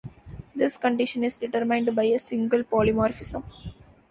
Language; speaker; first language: English; non-native, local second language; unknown